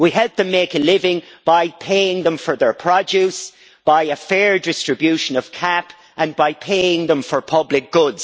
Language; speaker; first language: English; native; English